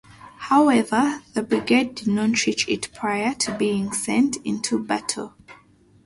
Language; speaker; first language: English; native; English